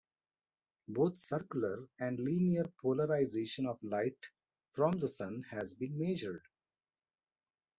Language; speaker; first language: English; non-native, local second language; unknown